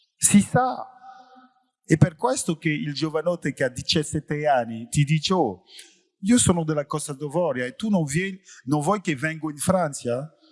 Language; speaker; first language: Italian; non-native, fluent; French